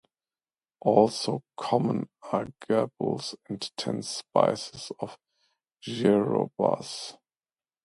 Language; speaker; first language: English; non-native, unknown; German